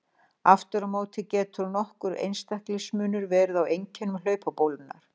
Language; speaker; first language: Icelandic; native; Icelandic